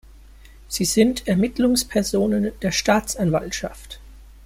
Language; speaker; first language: German; native; German